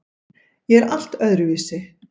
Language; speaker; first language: Icelandic; native; Icelandic